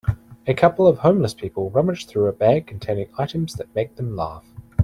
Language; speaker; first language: English; native; English